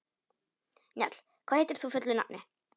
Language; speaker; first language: Icelandic; non-native, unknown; Polish